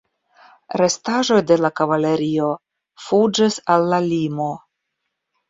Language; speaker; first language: Esperanto; non-native, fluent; Russian